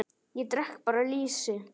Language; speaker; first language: Icelandic; native; Icelandic